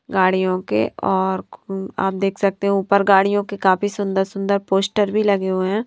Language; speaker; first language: Hindi; native; Hindi